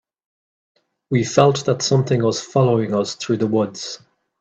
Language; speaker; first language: English; native; English